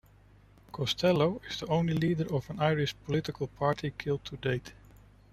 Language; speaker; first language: English; non-native, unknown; Dutch